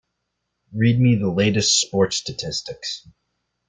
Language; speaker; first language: English; native; English